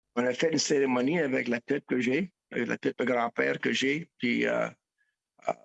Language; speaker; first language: French; non-native, learner; English